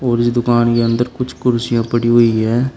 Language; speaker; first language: Hindi; native; Hindi